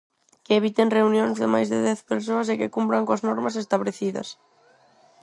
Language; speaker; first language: Galician; non-native, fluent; Spanish